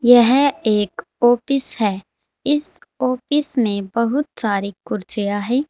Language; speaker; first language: Hindi; native; Hindi